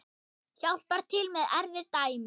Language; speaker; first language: Icelandic; non-native, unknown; German